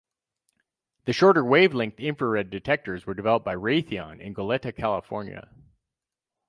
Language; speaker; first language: English; native; English